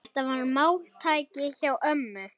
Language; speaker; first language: Icelandic; native; Icelandic